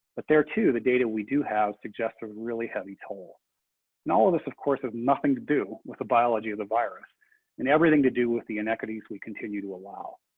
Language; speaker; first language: English; native; English